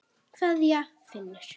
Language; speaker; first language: Icelandic; native; Icelandic